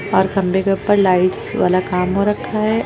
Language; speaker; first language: Hindi; native; Hindi